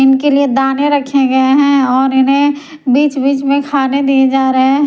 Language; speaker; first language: Hindi; non-native, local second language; Punjabi